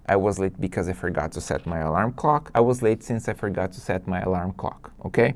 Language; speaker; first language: English; non-native, fluent; Portuguese